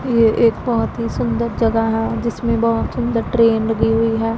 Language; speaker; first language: Hindi; non-native, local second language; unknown